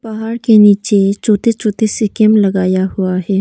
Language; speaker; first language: Hindi; non-native, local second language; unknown